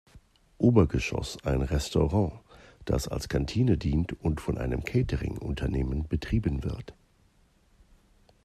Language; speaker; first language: German; native; German